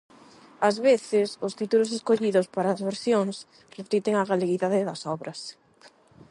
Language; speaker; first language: Galician; non-native, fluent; Spanish